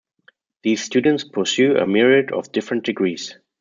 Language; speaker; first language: English; non-native, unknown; German